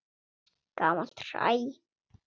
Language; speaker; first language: Icelandic; non-native, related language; Swedish